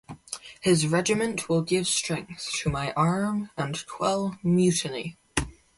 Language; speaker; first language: English; native; English